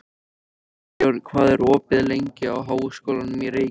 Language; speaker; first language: Icelandic; native; Icelandic